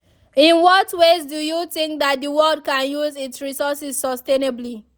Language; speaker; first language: English; non-native, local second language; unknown